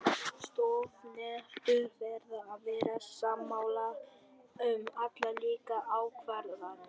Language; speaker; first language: Icelandic; non-native, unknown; Vietnamese